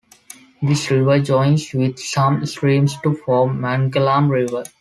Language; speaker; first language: English; non-native, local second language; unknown